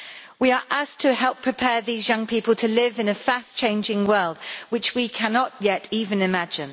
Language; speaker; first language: English; native; English